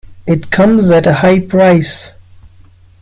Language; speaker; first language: English; non-native, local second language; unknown